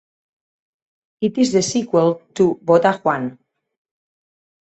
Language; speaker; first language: English; non-native, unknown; Catalan